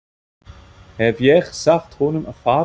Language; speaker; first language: Icelandic; non-native, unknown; German